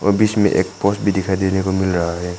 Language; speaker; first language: Hindi; non-native, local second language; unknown